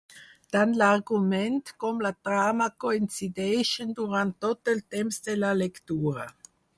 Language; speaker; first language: Catalan; non-native, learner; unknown